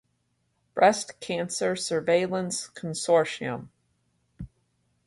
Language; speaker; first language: English; native; English